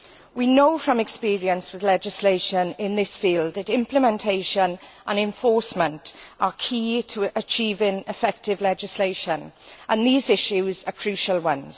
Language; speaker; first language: English; native; English